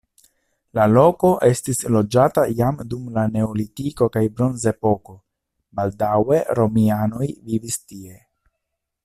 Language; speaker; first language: Esperanto; non-native, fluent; Italian